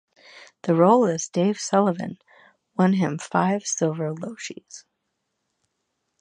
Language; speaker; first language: English; native; English